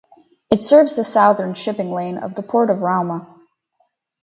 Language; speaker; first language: English; native; English